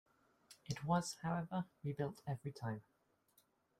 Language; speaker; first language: English; native; English